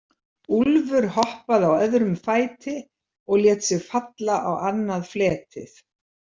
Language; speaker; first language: Icelandic; native; Icelandic